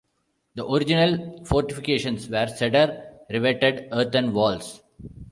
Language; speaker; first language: English; non-native, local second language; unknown